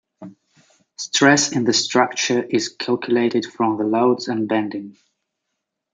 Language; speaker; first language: English; native; English